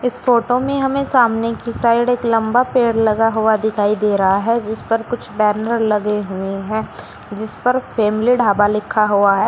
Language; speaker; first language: Hindi; native; Hindi